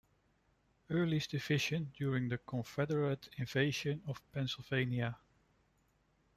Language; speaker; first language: English; non-native, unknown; Dutch